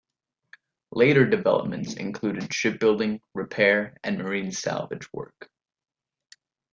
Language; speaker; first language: English; native; English